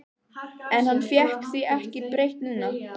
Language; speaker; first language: Icelandic; native; Icelandic